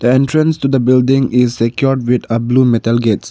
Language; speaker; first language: English; non-native, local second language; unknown